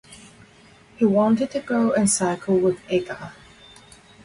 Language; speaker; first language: English; non-native, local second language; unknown